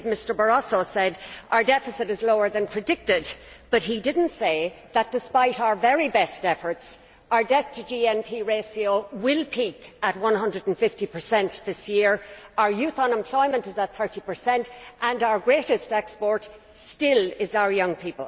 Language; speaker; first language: English; native; English